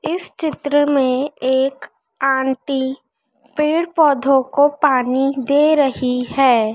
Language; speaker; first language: Hindi; native; Hindi